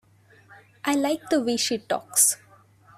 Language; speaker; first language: English; non-native, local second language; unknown